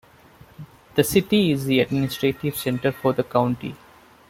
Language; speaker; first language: English; non-native, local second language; Malayalam